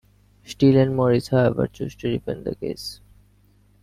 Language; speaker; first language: English; non-native, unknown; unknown